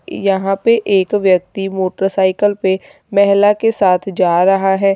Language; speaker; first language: Hindi; native; Hindi